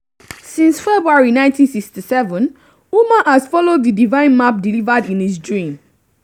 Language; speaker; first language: English; non-native, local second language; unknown